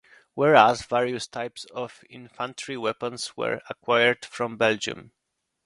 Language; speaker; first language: English; non-native, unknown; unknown